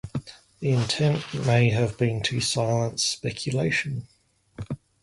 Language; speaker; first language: English; native; English